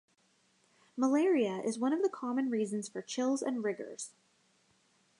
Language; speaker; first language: English; native; English